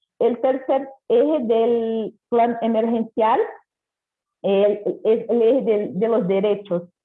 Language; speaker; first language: Spanish; non-native, related language; Portuguese